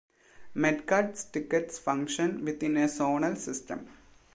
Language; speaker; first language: English; non-native, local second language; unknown